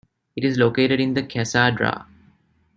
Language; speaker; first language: English; non-native, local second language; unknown